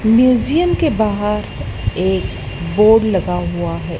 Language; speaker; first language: Hindi; native; Hindi